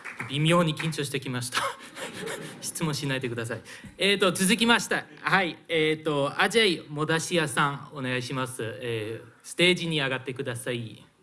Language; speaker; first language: Japanese; non-native, fluent; Italian